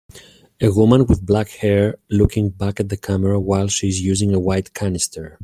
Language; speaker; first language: English; native; English